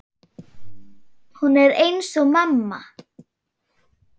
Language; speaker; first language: Icelandic; non-native, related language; Swedish